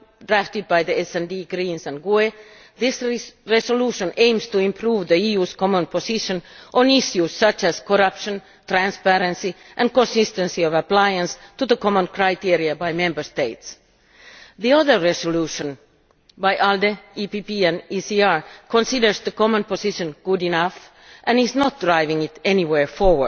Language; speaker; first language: English; non-native, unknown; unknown